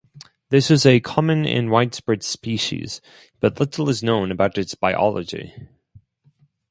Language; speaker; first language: English; non-native, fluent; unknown